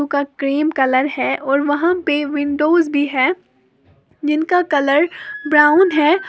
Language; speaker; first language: Hindi; native; Hindi